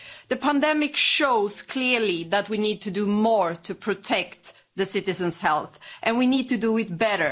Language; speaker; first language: English; non-native, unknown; Swedish